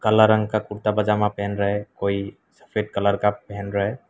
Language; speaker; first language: Hindi; non-native, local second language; Assamese